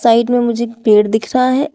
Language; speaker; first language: Hindi; native; Hindi